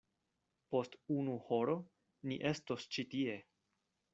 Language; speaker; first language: Esperanto; non-native, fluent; Spanish